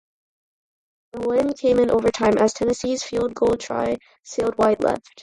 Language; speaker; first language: English; non-native, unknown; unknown